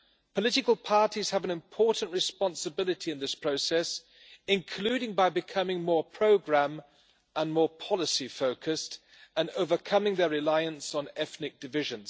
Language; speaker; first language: English; non-native, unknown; German